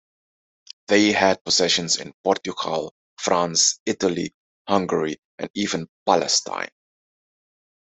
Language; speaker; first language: English; non-native, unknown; Dutch